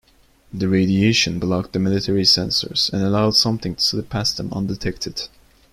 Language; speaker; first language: English; non-native, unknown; Turkish